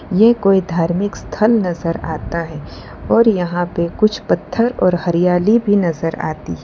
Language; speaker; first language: Hindi; non-native, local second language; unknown